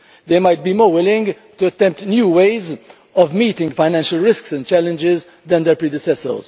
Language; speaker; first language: English; non-native, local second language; Maltese